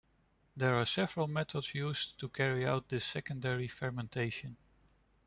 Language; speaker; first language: English; non-native, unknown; Dutch